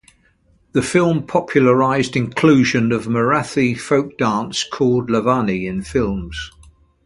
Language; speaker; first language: English; native; English